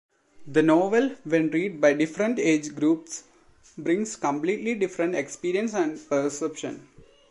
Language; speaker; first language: English; non-native, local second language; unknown